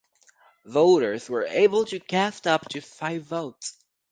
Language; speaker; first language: English; native; English